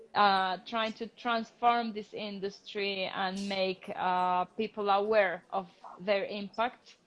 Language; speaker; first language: English; non-native, fluent; Spanish